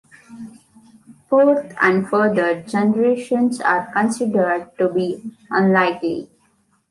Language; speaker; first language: English; non-native, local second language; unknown